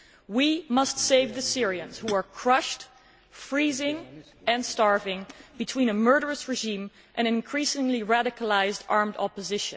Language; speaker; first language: English; non-native, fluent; Dutch